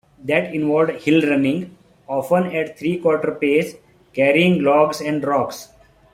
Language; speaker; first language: English; non-native, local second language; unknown